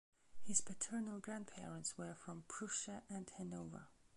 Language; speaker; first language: English; non-native, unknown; Belarusian